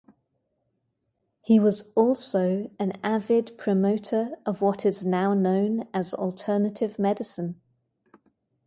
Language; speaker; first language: English; native; English